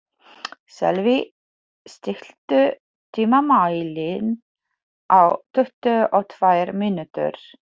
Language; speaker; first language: Icelandic; non-native, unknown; Polish